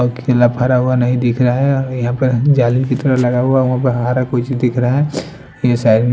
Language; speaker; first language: Hindi; non-native, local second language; Bhojpuri